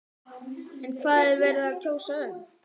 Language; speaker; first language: Icelandic; non-native, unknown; English